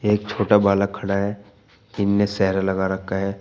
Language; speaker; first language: Hindi; native; Hindi